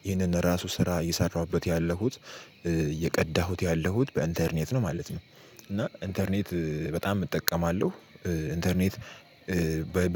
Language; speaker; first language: Amharic; native; Amharic